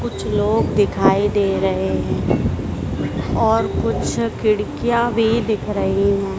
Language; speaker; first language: Hindi; native; Hindi